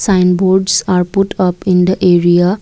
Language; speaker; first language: English; non-native, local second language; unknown